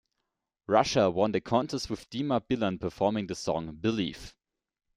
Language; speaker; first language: English; non-native, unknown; German